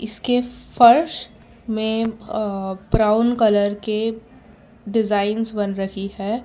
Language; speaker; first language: Hindi; non-native, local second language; Gujarati